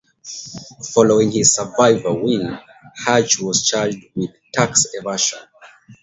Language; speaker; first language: English; non-native, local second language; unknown